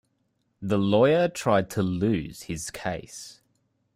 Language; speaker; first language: English; native; English